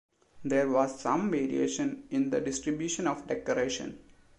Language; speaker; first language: English; non-native, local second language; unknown